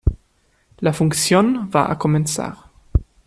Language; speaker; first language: Spanish; non-native, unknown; German